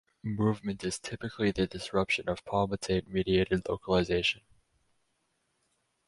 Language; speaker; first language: English; native; English